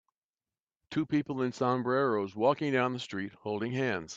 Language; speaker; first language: English; native; English